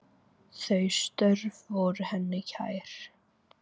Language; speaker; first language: Icelandic; native; Icelandic